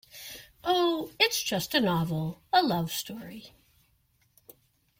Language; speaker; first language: English; native; English